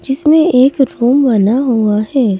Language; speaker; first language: Hindi; native; Hindi